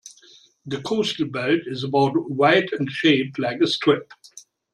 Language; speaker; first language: English; non-native, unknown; German